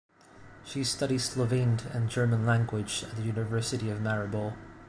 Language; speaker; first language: English; non-native, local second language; Cantonese